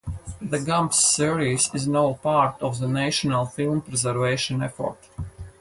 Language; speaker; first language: English; non-native, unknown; Latvian